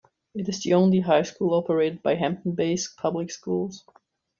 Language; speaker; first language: English; non-native, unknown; German